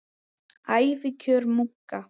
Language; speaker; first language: Icelandic; native; Icelandic